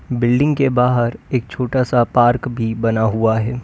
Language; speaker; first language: Hindi; native; Hindi